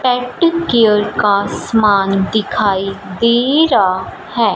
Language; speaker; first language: Hindi; non-native, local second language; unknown